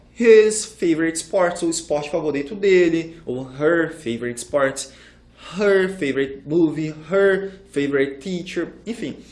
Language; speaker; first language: English; non-native, fluent; Portuguese